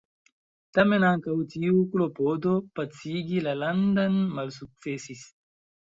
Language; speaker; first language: Esperanto; non-native, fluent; Chinese